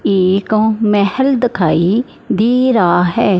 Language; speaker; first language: Hindi; non-native, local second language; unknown